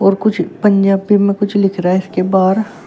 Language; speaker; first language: Hindi; native; Hindi